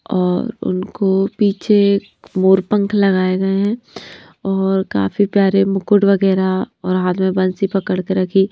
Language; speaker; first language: Hindi; non-native, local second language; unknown